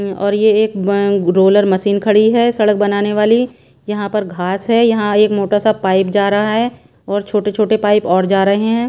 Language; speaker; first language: Hindi; non-native, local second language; Punjabi